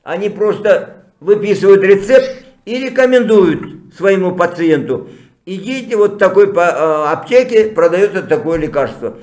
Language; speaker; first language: Russian; non-native, local second language; Kazakh